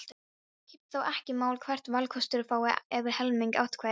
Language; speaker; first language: Icelandic; non-native, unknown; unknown